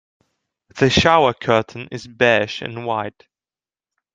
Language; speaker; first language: English; non-native, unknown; Dutch